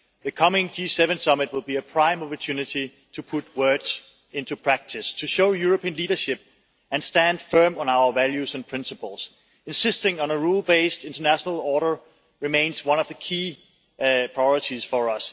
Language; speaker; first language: English; non-native, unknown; Danish